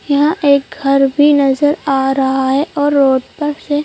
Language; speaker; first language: Hindi; native; Hindi